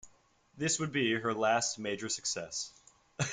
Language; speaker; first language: English; native; English